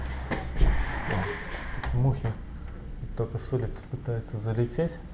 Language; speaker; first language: Russian; native; Russian